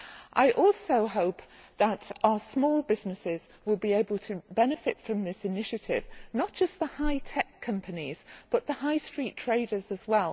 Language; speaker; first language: English; native; English